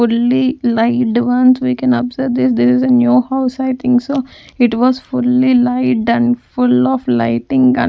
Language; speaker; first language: English; non-native, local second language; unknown